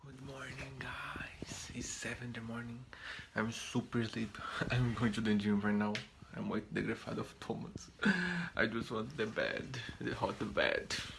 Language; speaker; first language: English; non-native, learner; Portuguese